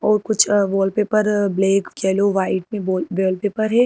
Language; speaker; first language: Hindi; native; Hindi